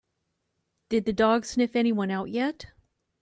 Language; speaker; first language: English; native; English